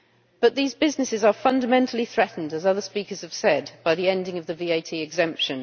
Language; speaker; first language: English; native; English